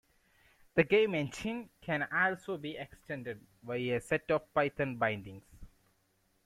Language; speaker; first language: English; non-native, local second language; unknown